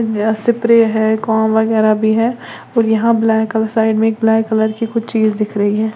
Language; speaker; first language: Hindi; native; Hindi